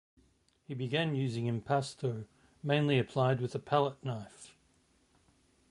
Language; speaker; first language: English; native; English